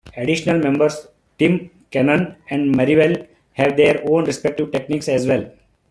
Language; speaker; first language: English; non-native, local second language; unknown